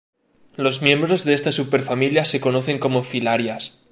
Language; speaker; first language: Spanish; native; Spanish